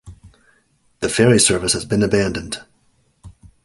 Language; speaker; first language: English; native; English